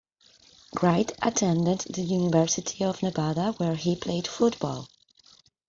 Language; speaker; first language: English; non-native, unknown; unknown